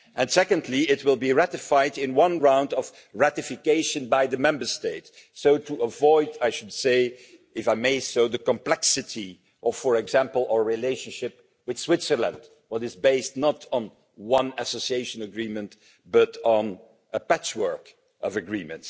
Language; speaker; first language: English; non-native, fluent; Dutch